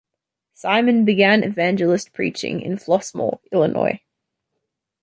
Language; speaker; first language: English; native; English